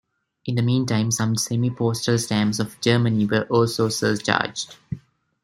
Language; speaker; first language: English; non-native, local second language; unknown